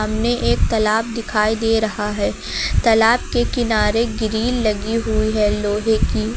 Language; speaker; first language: Hindi; native; Hindi